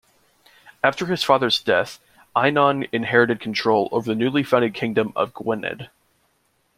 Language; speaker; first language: English; native; English